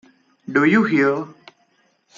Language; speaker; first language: English; non-native, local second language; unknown